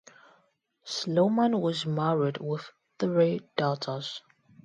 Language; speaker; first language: English; non-native, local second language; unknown